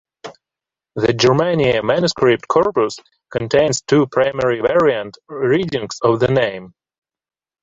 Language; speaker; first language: English; non-native, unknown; Ukrainian